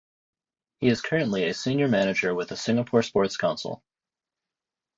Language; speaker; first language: English; native; English